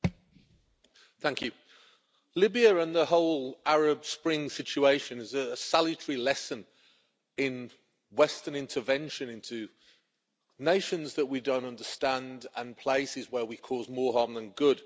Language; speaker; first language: English; native; English